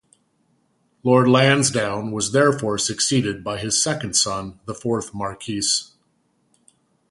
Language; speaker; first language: English; native; English